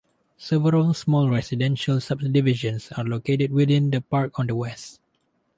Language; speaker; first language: English; non-native, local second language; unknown